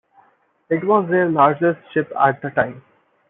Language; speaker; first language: English; non-native, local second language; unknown